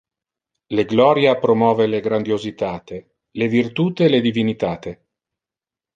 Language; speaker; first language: Interlingua; non-native, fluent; Italian